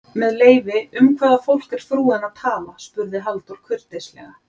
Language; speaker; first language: Icelandic; native; Icelandic